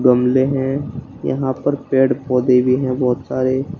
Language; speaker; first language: Hindi; native; Hindi